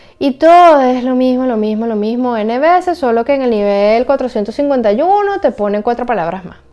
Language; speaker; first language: Spanish; native; Spanish